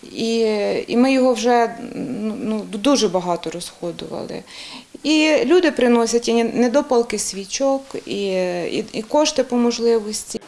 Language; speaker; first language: Ukrainian; native; Ukrainian